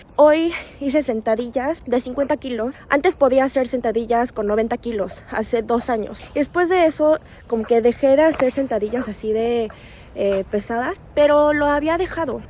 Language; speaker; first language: Spanish; non-native, fluent; Korean